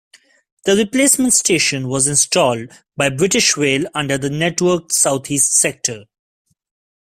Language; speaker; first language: English; non-native, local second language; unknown